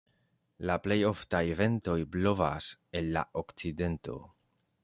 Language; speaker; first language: Esperanto; non-native, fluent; Spanish